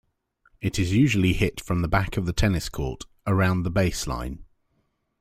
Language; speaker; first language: English; native; English